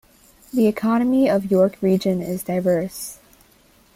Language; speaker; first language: English; native; English